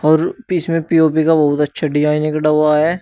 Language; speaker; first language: Hindi; native; Hindi